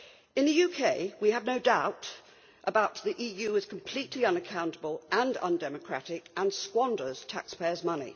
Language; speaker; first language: English; native; English